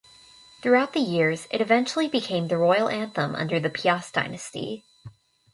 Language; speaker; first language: English; native; English